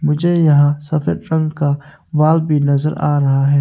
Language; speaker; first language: Hindi; early bilingual, other home language; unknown